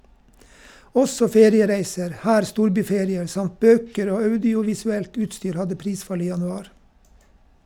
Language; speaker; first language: Norwegian; native; Norwegian